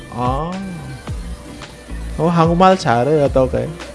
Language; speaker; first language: Korean; non-native, learner; Indonesian